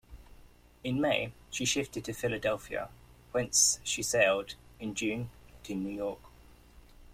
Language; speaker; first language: English; native; English